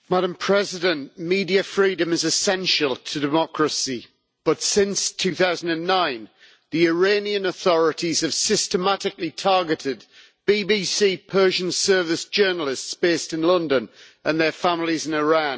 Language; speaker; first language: English; native; English